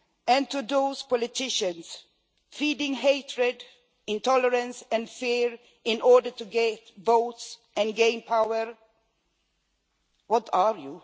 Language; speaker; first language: English; non-native, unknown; Swedish